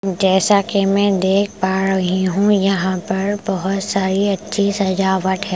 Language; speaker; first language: Hindi; non-native, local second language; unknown